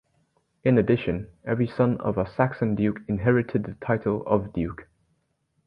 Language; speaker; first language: English; native; English